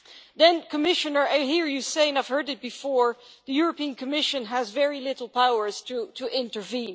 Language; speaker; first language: English; non-native, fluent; Dutch